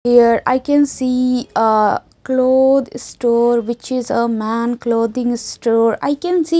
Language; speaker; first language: English; non-native, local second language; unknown